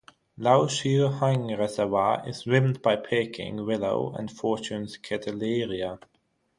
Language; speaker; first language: English; non-native, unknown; German